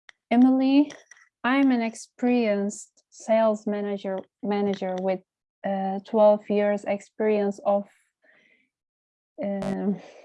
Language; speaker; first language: English; non-native, learner; Turkish